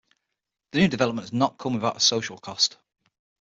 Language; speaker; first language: English; native; English